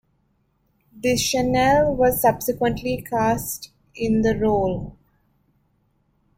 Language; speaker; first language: English; native; English